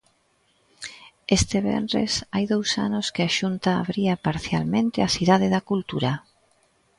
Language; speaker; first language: Galician; native; Galician